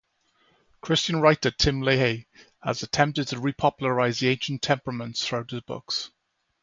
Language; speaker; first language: English; native; English